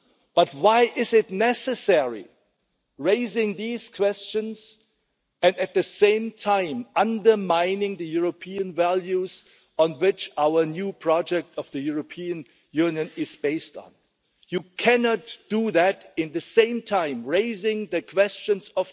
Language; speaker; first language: English; non-native, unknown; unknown